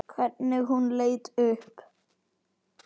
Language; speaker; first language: Icelandic; native; Icelandic